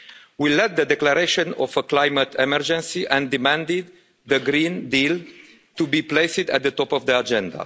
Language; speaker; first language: English; non-native, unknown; Romanian